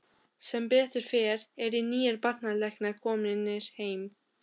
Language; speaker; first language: Icelandic; non-native, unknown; Albanian